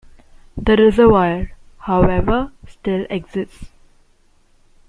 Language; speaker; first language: English; non-native, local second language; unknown